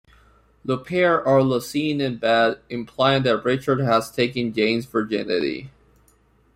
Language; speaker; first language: English; non-native, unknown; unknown